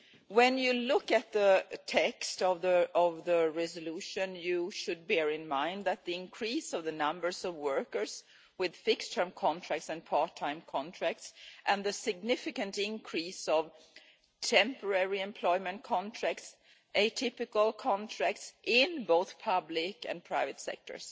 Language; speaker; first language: English; non-native, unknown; Swedish